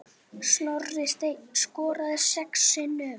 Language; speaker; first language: Icelandic; native; Icelandic